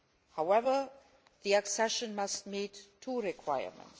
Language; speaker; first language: English; non-native, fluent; Luxembourgish